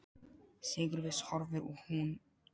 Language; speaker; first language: Icelandic; non-native, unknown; Polish